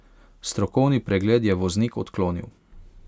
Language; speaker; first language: Slovenian; non-native, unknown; Hungarian